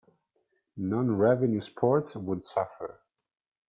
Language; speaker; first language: English; non-native, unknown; Italian